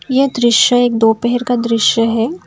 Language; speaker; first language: Hindi; non-native, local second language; Assamese